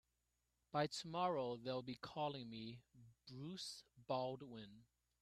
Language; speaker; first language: English; non-native, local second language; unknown